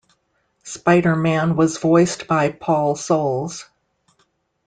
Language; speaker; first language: English; native; English